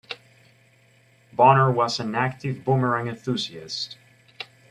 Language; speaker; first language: English; native; English